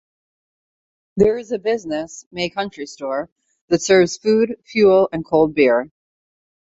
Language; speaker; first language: English; native; English